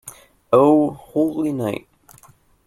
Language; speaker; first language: English; native; English